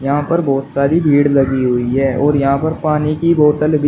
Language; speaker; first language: Hindi; native; Hindi